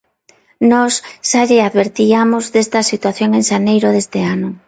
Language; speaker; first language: Galician; non-native, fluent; Spanish